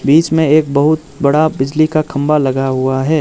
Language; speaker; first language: Hindi; non-native, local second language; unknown